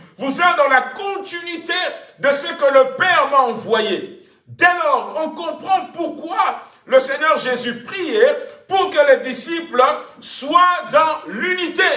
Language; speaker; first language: French; non-native, local second language; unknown